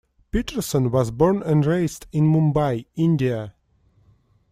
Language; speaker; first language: English; non-native, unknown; Russian